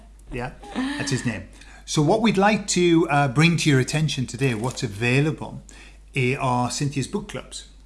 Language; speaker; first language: English; native; English